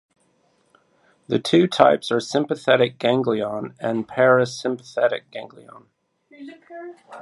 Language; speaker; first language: English; native; English